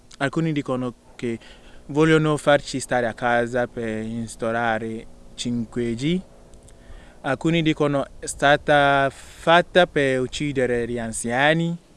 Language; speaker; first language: Italian; non-native, fluent; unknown